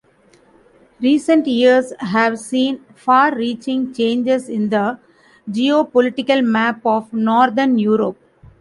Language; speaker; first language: English; non-native, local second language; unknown